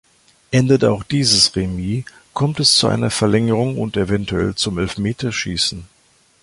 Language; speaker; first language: German; native; German